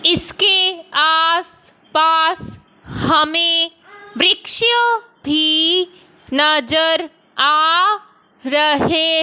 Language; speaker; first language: Hindi; non-native, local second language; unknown